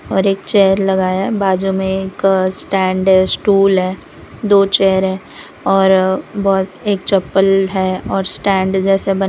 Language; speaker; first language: Hindi; non-native, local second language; Gujarati